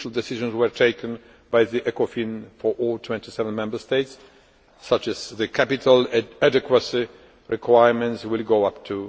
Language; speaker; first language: English; non-native, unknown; Polish